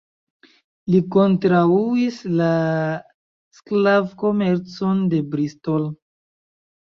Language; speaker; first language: Esperanto; non-native, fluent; Chinese